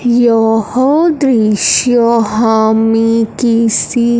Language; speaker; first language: Hindi; non-native, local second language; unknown